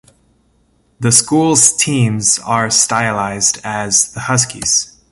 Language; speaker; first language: English; native; English